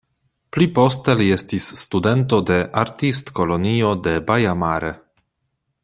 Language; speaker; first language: Esperanto; non-native, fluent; Polish